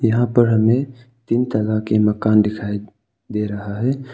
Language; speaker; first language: Hindi; non-native, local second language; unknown